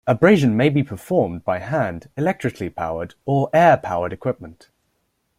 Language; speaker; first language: English; native; English